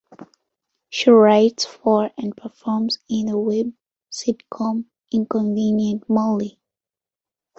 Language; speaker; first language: English; non-native, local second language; Ganda